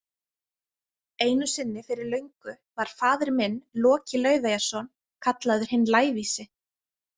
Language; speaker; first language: Icelandic; native; Icelandic